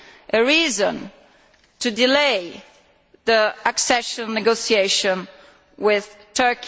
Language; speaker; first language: English; non-native, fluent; Italian